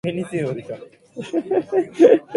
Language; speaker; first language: English; native; English